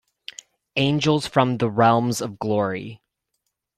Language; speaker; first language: English; native; English